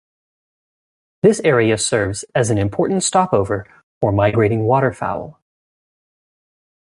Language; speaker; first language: English; native; English